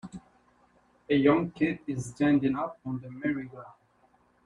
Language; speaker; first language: English; native; English